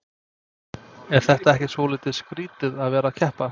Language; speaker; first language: Icelandic; non-native, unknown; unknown